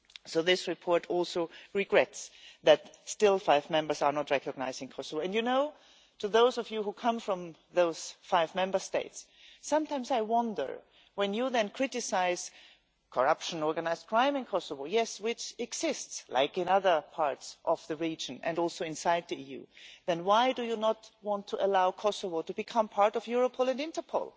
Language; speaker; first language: English; non-native, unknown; German